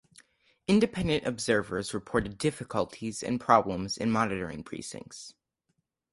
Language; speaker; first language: English; native; English